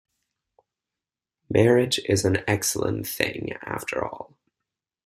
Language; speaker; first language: English; native; English